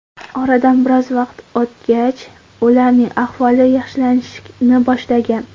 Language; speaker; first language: Uzbek; non-native, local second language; Kara-Kalpak